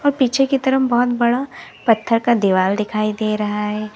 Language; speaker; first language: Hindi; native; Hindi